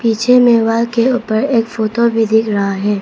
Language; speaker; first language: Hindi; non-native, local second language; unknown